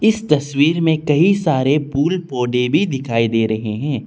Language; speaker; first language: Hindi; non-native, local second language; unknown